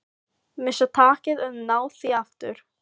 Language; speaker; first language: Icelandic; non-native, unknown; Filipino